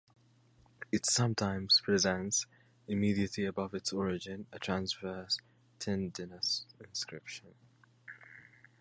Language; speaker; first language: English; native; English